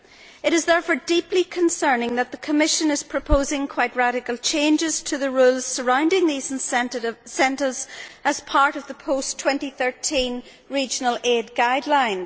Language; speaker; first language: English; native; English